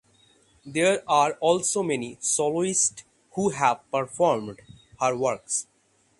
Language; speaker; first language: English; non-native, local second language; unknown